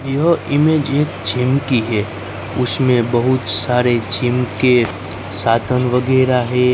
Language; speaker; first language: Hindi; non-native, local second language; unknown